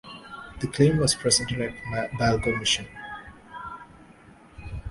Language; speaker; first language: English; non-native, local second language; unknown